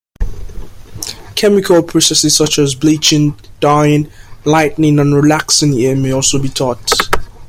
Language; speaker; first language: English; native; English